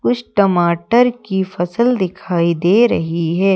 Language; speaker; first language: Hindi; native; Hindi